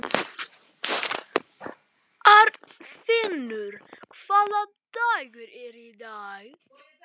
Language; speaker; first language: Icelandic; non-native, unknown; Polish